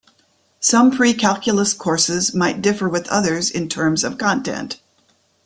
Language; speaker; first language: English; native; English